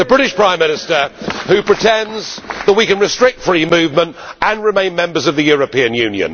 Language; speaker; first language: English; native; English